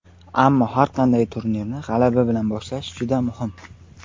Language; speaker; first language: Uzbek; native; Uzbek